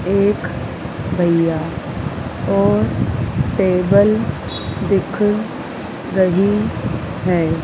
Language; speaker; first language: Hindi; native; Hindi